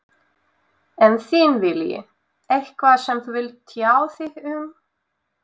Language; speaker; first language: Icelandic; non-native, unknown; Russian